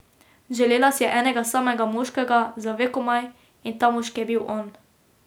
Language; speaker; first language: Slovenian; native; Slovenian